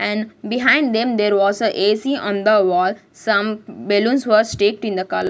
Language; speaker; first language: English; non-native, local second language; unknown